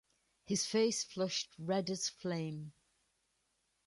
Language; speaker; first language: English; native; English